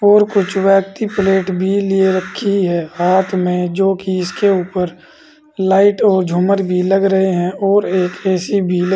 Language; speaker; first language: Hindi; native; Hindi